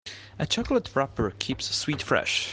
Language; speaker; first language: English; non-native, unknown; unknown